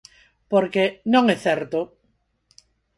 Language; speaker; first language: Galician; non-native, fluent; Spanish